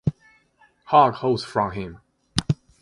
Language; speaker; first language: English; native; English